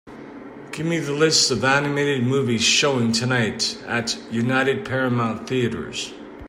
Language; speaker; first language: English; native; English